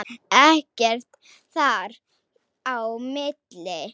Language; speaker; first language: Icelandic; non-native, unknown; Slovak